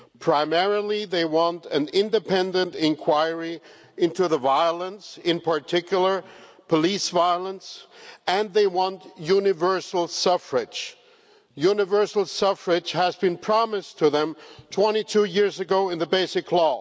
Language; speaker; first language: English; non-native, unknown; German